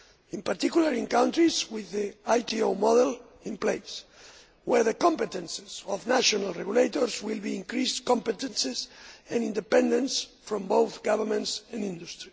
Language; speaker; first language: English; non-native, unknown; Spanish